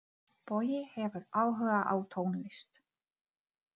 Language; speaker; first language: Icelandic; non-native, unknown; Czech